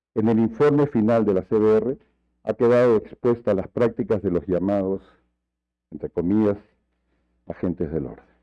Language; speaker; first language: Spanish; native; Spanish